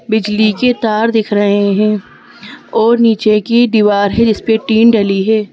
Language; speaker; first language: Hindi; native; Hindi